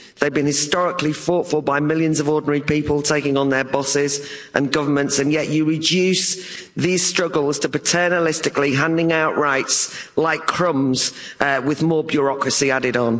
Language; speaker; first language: English; native; English